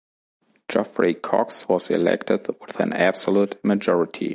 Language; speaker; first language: English; non-native, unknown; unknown